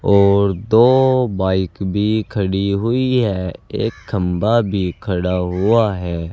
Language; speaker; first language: Hindi; native; Hindi